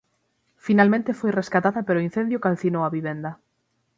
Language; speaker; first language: Galician; native; Galician